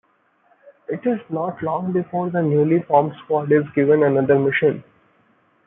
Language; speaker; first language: English; non-native, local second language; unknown